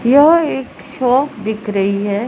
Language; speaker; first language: Hindi; non-native, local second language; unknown